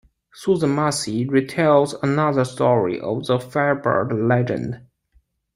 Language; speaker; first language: English; non-native, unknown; Chinese